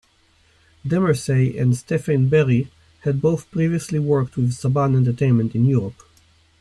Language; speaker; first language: English; native; English